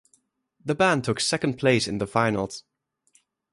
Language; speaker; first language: English; non-native, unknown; German